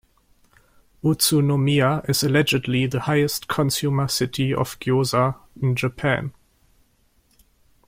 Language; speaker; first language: English; non-native, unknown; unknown